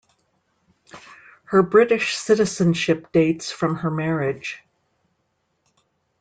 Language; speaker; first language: English; native; English